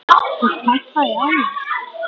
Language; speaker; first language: Icelandic; native; Icelandic